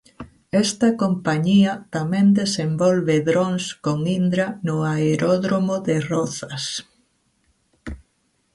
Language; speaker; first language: Galician; native; Galician